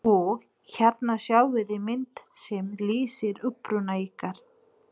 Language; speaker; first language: Icelandic; non-native, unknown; Nepali